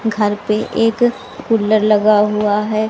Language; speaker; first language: Hindi; native; Hindi